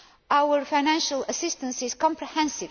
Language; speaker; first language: English; non-native, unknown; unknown